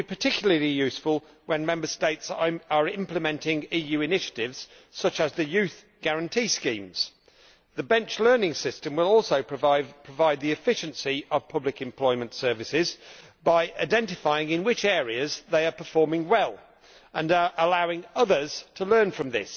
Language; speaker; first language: English; native; English